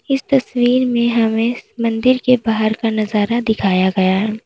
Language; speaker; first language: Hindi; native; Hindi